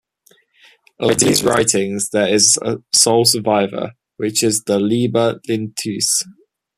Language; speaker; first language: English; native; English